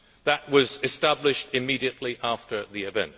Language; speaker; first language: English; native; English